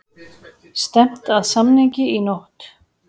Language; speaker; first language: Icelandic; native; Icelandic